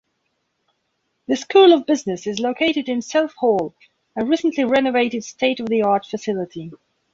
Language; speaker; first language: English; non-native, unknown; Belarusian